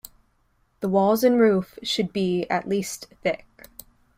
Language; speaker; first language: English; native; English